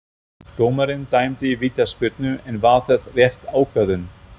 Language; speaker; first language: Icelandic; non-native, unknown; German